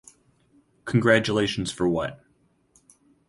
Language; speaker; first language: English; native; English